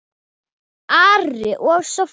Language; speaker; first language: Icelandic; non-native, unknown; Thai